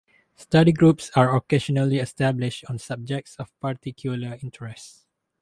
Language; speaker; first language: English; non-native, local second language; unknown